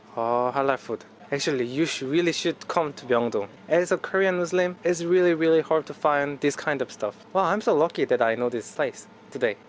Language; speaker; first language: English; non-native, learner; Korean